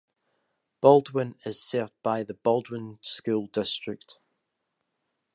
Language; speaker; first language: English; native; English